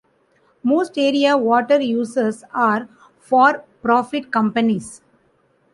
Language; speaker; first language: English; non-native, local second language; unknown